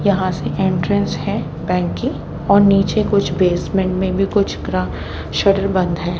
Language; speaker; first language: Hindi; native; Hindi